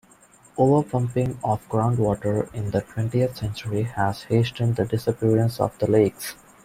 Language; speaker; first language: English; non-native, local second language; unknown